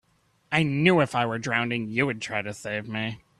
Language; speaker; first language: English; native; English